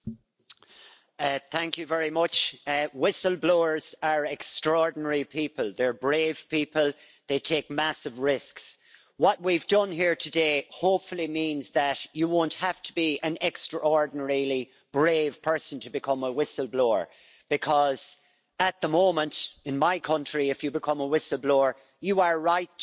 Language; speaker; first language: English; native; English